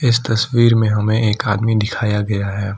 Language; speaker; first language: Hindi; non-native, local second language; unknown